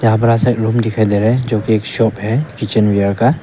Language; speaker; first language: Hindi; non-native, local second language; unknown